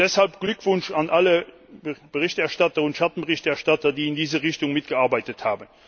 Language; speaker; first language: German; non-native, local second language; Luxembourgish